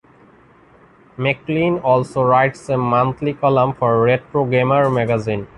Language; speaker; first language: English; non-native, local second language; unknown